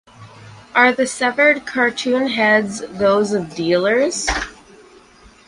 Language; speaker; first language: English; native; English